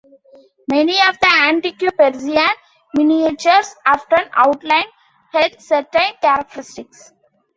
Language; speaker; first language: English; non-native, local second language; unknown